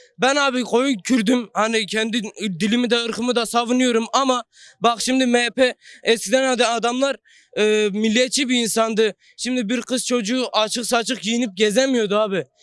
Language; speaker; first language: Turkish; non-native, local second language; Kurdish